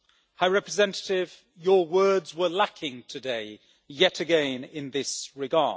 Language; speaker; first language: English; native; English